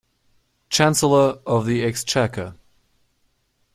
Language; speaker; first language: English; non-native, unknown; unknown